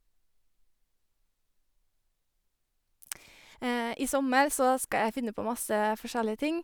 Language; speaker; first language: Norwegian; native; Norwegian